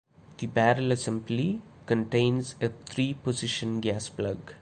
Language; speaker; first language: English; non-native, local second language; Malayalam